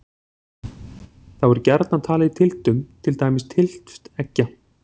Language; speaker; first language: Icelandic; native; Icelandic